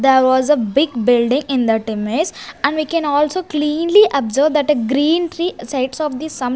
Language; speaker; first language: English; non-native, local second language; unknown